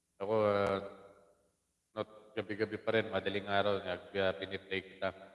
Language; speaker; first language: Filipino; non-native, local second language; Waray